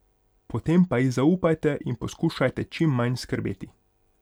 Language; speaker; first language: Slovenian; non-native, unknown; Hungarian